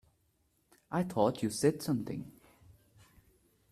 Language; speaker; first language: English; non-native, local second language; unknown